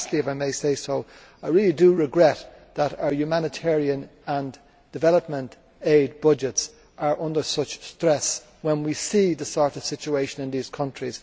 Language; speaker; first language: English; native; English